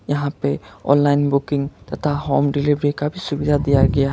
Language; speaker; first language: Hindi; non-native, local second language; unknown